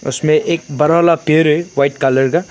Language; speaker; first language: Hindi; non-native, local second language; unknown